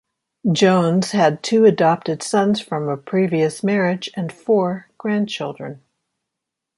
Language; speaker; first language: English; native; English